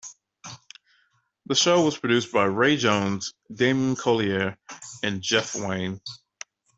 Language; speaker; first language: English; native; English